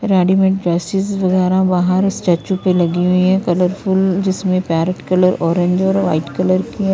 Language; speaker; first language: Hindi; non-native, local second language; Punjabi